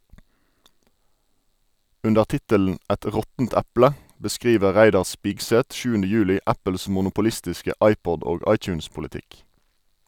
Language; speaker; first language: Norwegian; native; Norwegian